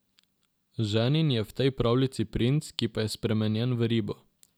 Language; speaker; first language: Slovenian; non-native, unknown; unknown